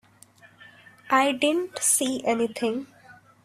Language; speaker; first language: English; non-native, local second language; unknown